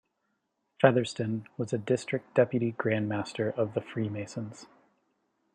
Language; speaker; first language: English; native; English